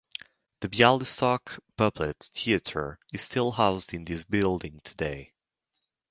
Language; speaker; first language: English; native; English